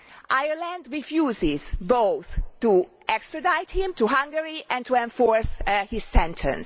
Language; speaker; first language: English; non-native, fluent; Hungarian